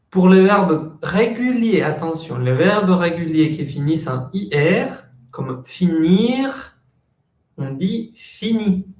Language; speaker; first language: French; non-native, fluent; Spanish